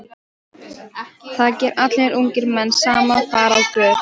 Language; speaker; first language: Icelandic; non-native, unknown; Polish